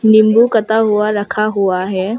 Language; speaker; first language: Hindi; non-native, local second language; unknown